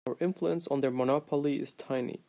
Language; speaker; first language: English; non-native, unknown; Turkish